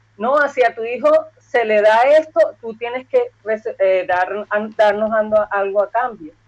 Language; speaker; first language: Spanish; native; Spanish